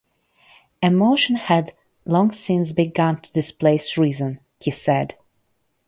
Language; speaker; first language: English; non-native, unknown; Russian